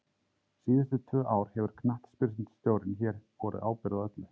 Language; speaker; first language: Icelandic; native; Icelandic